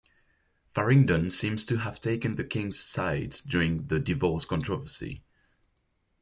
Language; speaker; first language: English; non-native, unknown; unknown